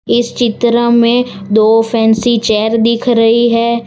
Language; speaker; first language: Hindi; non-native, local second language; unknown